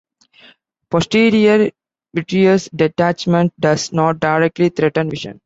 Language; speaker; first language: English; non-native, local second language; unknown